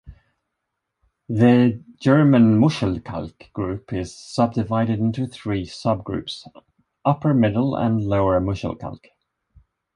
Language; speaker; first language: English; non-native, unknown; Swedish